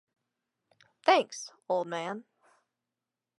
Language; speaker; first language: English; native; English